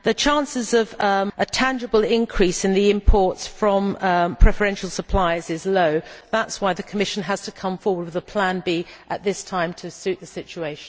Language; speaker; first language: English; native; English